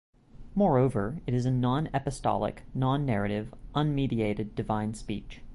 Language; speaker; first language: English; native; English